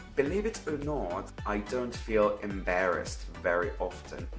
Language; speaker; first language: English; non-native, fluent; Spanish